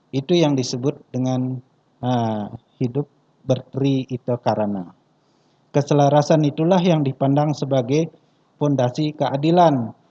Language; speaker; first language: Indonesian; non-native, local second language; Balinese